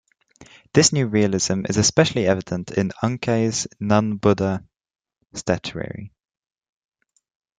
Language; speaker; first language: English; native; English